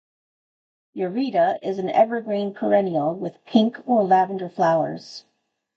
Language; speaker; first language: English; native; English